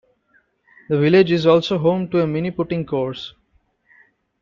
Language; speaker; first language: English; non-native, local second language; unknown